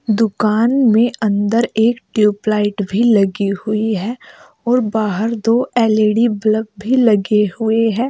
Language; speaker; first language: Hindi; native; Hindi